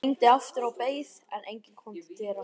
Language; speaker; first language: Icelandic; native; Icelandic